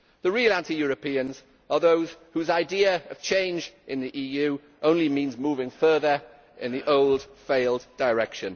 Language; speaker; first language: English; native; English